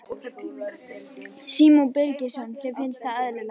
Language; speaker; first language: Icelandic; native; Icelandic